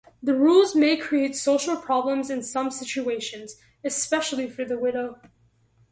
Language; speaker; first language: English; native; English